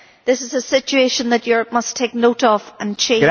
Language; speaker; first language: English; native; English